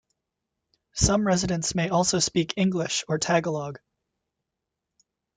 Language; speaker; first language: English; native; English